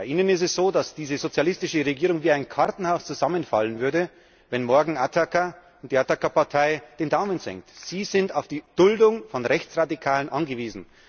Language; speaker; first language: German; native; German